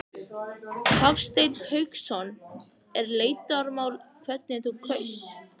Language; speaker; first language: Icelandic; native; Icelandic